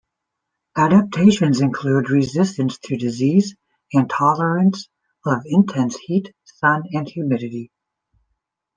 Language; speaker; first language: English; native; English